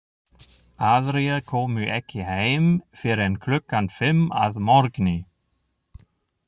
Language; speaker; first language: Icelandic; non-native, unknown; German